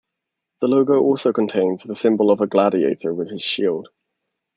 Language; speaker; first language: English; native; English